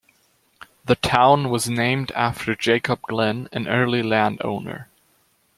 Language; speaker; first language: English; non-native, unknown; German